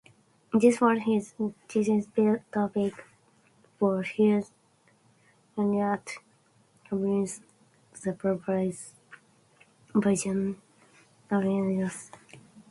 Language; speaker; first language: English; non-native, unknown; Japanese